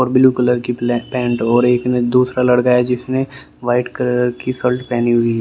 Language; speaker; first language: Hindi; native; Hindi